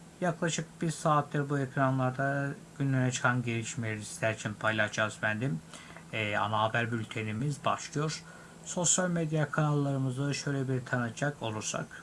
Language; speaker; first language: Turkish; native; Turkish